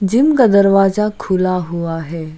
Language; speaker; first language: Hindi; non-native, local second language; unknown